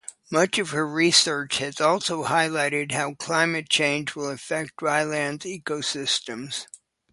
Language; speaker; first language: English; native; English